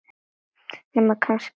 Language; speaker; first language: Icelandic; non-native, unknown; Latvian